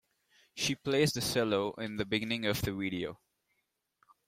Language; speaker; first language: English; non-native, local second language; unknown